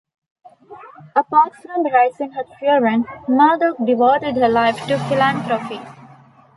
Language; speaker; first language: English; non-native, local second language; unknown